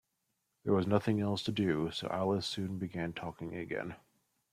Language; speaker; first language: English; native; English